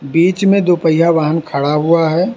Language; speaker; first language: Hindi; non-native, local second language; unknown